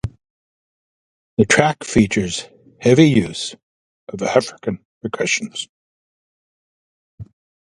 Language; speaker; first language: English; native; English